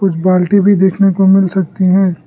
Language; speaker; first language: Hindi; non-native, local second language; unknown